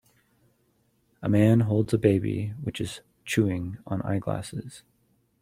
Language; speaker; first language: English; native; English